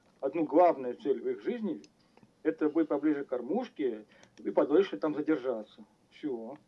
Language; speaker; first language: Russian; native; Russian